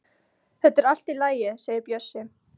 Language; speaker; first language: Icelandic; non-native, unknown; Polish